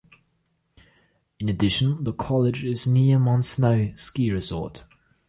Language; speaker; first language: English; non-native, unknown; German